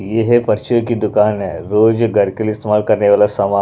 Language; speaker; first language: Hindi; non-native, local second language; Punjabi